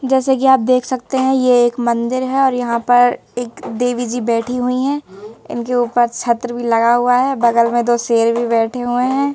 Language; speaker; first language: Hindi; native; Hindi